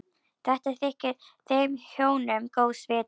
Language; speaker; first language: Icelandic; native; Icelandic